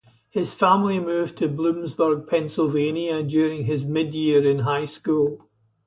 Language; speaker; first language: English; native; English